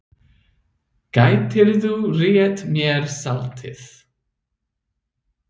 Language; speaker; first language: Icelandic; non-native, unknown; English